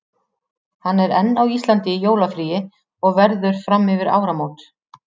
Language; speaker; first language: Icelandic; native; Icelandic